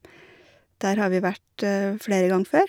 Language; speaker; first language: Norwegian; native; Norwegian